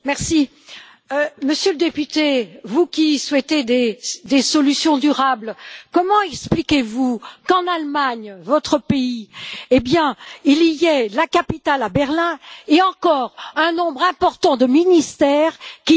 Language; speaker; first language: French; native; French